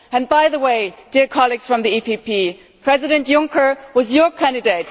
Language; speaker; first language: English; non-native, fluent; German